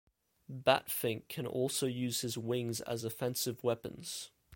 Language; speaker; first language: English; native; English